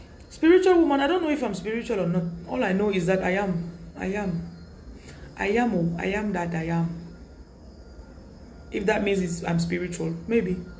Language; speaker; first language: English; non-native, local second language; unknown